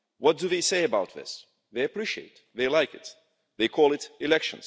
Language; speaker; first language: English; non-native, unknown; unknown